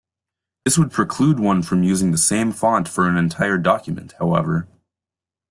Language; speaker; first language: English; native; English